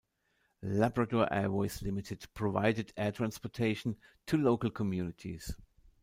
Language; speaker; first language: English; non-native, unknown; German